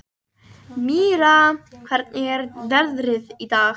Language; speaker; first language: Icelandic; native; Icelandic